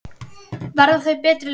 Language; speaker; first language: Icelandic; native; Icelandic